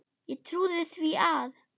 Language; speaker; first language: Icelandic; non-native, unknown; German